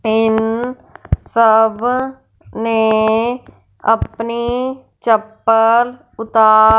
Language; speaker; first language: Hindi; non-native, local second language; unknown